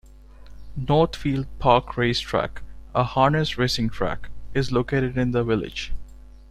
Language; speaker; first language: English; non-native, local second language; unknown